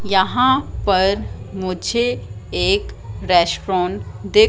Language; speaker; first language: Hindi; native; Hindi